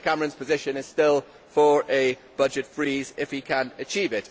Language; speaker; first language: English; native; English